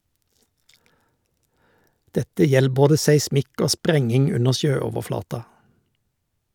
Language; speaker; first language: Norwegian; native; Norwegian